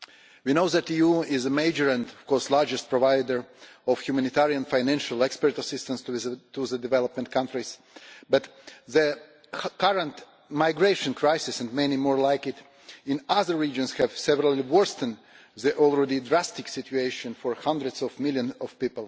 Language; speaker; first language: English; non-native, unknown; Russian